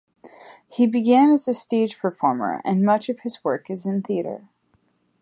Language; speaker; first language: English; native; English